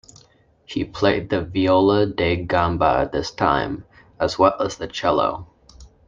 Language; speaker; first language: English; native; English